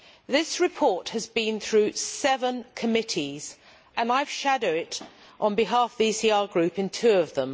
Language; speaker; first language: English; native; English